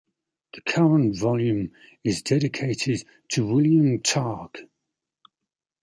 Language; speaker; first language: English; native; English